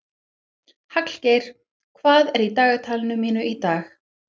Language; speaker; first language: Icelandic; non-native, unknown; English